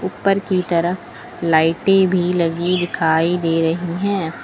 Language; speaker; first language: Hindi; native; Hindi